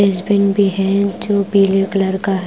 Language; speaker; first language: Hindi; non-native, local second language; Punjabi